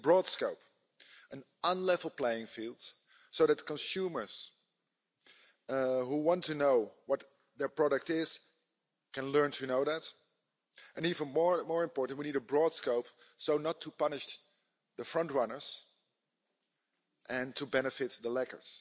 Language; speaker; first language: English; non-native, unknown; Dutch